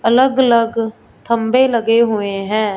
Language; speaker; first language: Hindi; non-native, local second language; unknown